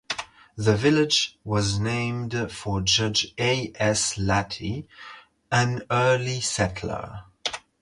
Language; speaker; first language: English; non-native, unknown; French